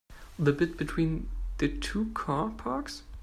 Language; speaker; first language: English; non-native, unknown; German